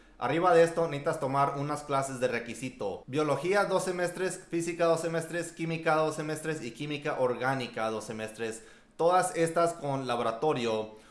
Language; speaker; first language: Spanish; early bilingual, heritage; Spanish